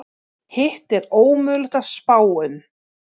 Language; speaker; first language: Icelandic; native; Icelandic